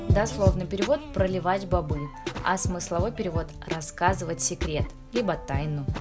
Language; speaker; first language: Russian; native; Russian